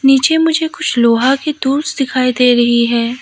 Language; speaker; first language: Hindi; non-native, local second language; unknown